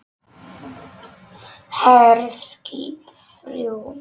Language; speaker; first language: Icelandic; non-native, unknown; Polish